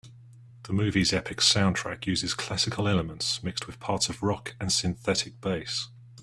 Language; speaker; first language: English; native; English